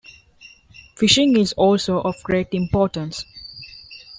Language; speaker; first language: English; non-native, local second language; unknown